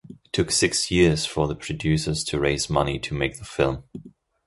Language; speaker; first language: English; non-native, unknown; German